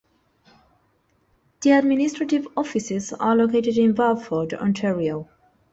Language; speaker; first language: English; non-native, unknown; Spanish